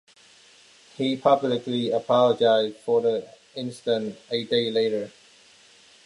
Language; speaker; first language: English; non-native, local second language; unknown